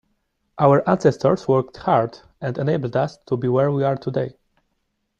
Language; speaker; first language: English; non-native, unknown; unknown